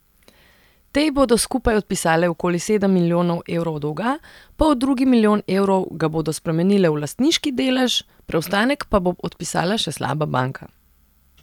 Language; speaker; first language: Slovenian; non-native, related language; Serbian